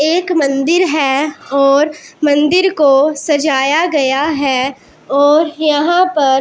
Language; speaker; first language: Hindi; non-native, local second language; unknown